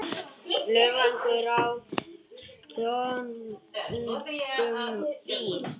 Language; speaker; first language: Icelandic; native; Icelandic